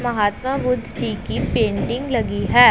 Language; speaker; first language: Hindi; non-native, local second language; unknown